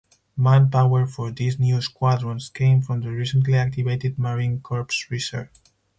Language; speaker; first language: English; non-native, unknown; Spanish